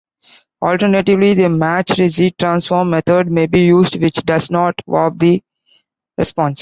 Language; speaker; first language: English; non-native, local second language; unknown